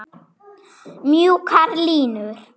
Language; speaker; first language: Icelandic; non-native, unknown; German